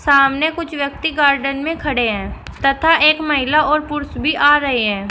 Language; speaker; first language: Hindi; native; Hindi